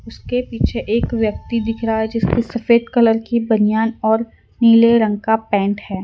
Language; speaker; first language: Hindi; non-native, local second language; Gujarati